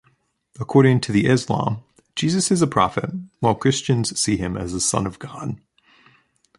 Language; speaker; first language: English; native; English